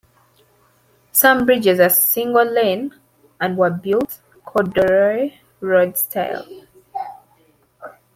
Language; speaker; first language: English; non-native, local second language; Ganda